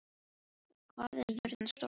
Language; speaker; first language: Icelandic; non-native, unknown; Filipino